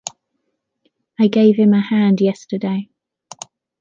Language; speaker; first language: English; native; English